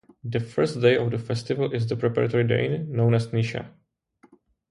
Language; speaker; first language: English; non-native, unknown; Czech